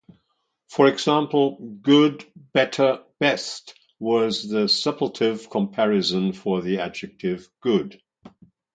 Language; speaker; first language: English; non-native, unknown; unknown